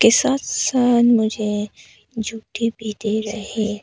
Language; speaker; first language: Hindi; non-native, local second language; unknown